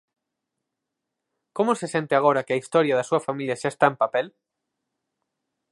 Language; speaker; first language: Galician; native; Galician